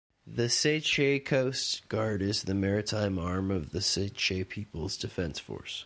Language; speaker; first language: English; native; English